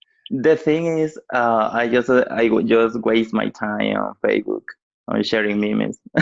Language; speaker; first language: English; non-native, learner; Spanish